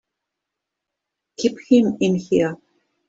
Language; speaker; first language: English; native; English